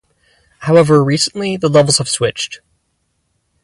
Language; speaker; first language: English; native; English